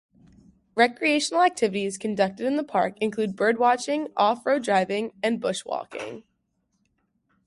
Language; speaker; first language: English; native; English